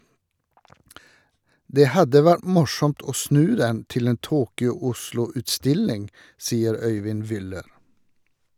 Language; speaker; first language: Norwegian; non-native, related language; Swedish